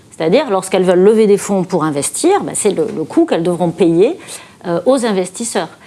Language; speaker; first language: French; native; French